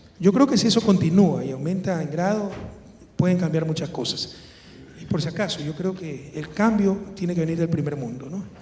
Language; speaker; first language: Spanish; native; Spanish